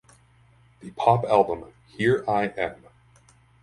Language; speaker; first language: English; native; English